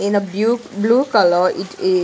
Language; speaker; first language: English; non-native, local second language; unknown